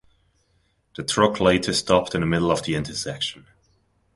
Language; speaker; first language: English; non-native, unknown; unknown